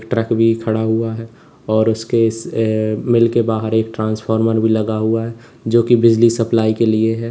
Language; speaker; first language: Hindi; native; Hindi